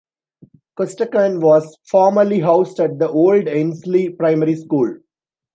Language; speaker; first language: English; non-native, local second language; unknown